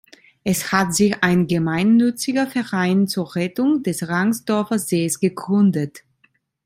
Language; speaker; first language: German; non-native, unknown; Italian